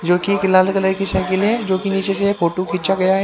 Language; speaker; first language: Hindi; native; Hindi